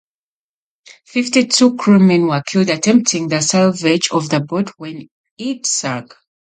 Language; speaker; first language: English; native; English